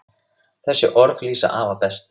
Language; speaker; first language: Icelandic; native; Icelandic